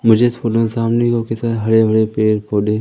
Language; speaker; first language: Hindi; native; Hindi